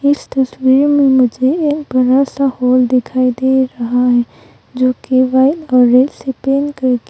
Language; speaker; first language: Hindi; early bilingual, other home language; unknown